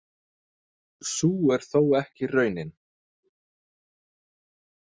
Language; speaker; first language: Icelandic; non-native, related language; Danish